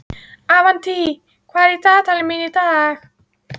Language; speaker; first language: Icelandic; native; Icelandic